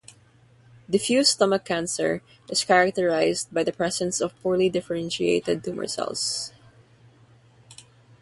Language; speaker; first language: English; non-native, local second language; Filipino